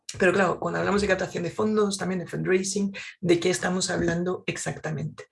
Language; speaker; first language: Spanish; non-native, fluent; French